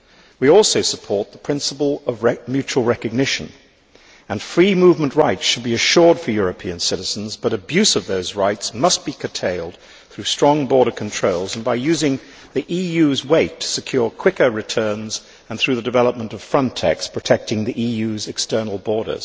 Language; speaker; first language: English; native; English